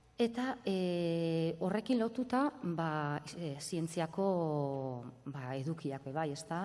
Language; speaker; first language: Basque; native; Basque